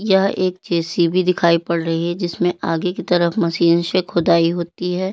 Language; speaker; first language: Hindi; native; Hindi